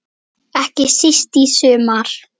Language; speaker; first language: Icelandic; native; Icelandic